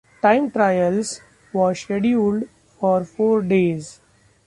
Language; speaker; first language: English; non-native, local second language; Marathi